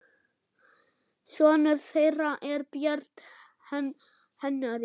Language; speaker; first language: Icelandic; non-native, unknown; German